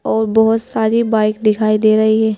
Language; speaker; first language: Hindi; native; Hindi